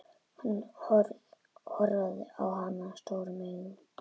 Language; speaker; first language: Icelandic; native; Icelandic